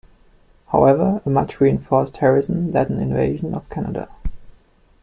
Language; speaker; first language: English; non-native, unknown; German